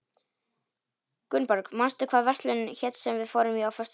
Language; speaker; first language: Icelandic; non-native, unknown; Polish